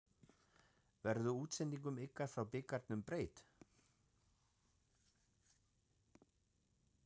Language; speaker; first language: Icelandic; non-native, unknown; German